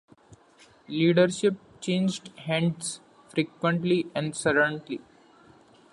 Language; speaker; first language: English; non-native, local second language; Marathi